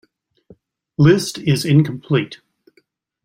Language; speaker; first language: English; native; English